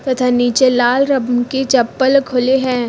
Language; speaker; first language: Hindi; native; Hindi